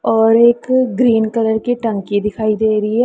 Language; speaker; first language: Hindi; non-native, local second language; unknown